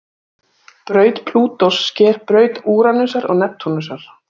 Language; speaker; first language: Icelandic; native; Icelandic